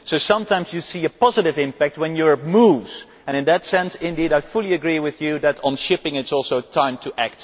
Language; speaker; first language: English; non-native, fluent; Dutch